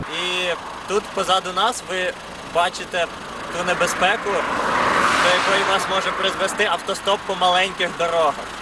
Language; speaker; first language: Ukrainian; native; Ukrainian